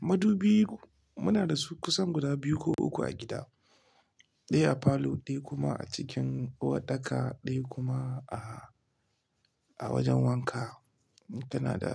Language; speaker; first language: Hausa; non-native, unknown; Igbo